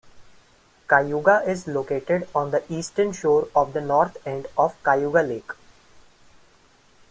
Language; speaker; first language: English; non-native, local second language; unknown